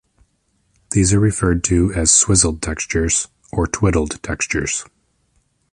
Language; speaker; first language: English; native; English